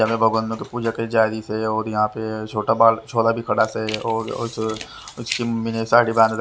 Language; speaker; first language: Hindi; native; Hindi